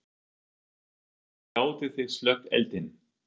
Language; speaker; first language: Icelandic; non-native, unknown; German